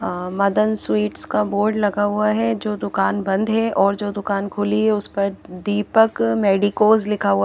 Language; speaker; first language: Hindi; native; Hindi